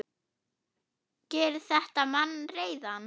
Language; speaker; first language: Icelandic; non-native, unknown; German